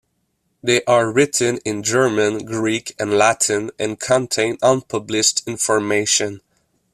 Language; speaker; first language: English; non-native, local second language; French